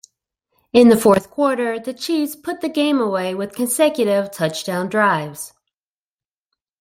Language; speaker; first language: English; native; English